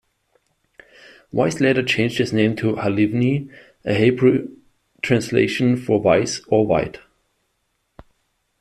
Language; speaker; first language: English; non-native, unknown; German